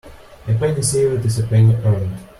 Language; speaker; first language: English; non-native, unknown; Russian